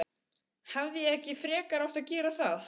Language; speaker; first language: Icelandic; native; Icelandic